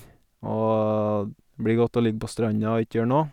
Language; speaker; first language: Norwegian; native; Norwegian